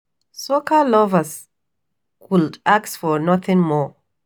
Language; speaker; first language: English; non-native, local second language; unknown